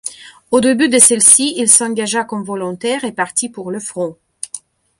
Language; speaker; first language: French; non-native, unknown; Belarusian